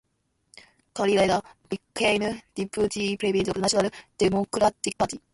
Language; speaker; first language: English; non-native, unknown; Japanese